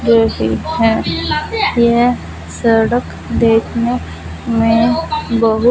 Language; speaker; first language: Hindi; non-native, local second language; Punjabi